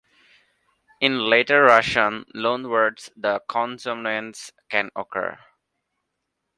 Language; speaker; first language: English; non-native, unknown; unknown